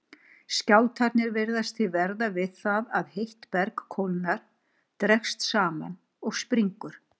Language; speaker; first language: Icelandic; native; Icelandic